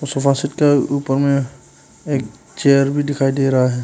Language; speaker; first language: Hindi; early bilingual, other home language; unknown